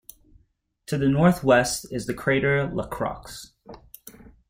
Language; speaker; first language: English; native; English